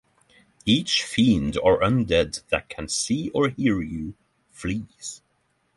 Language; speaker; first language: English; non-native, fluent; Norwegian